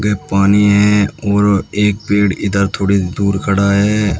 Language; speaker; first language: Hindi; native; Hindi